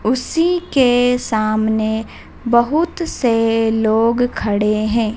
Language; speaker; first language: Hindi; native; Hindi